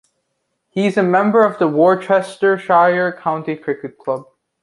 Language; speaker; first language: English; native; English